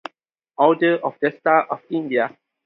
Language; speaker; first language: English; non-native, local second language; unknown